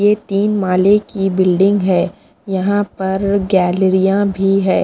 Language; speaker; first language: Hindi; non-native, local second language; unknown